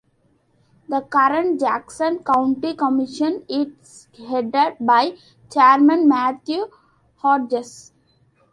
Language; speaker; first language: English; non-native, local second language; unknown